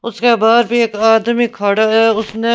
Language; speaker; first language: Hindi; non-native, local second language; Punjabi